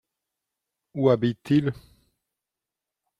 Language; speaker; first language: French; non-native, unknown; Dutch